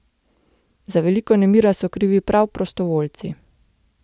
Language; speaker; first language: Slovenian; native; Slovenian